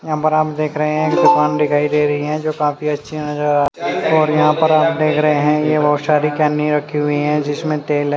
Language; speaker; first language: Hindi; native; Hindi